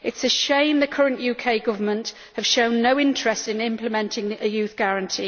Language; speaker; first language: English; native; English